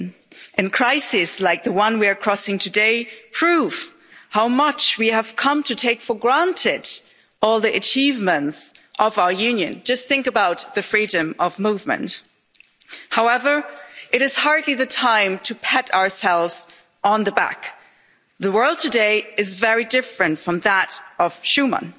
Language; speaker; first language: English; non-native, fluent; German